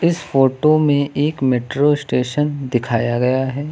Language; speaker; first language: Hindi; native; Hindi